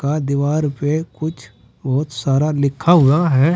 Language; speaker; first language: Hindi; native; Hindi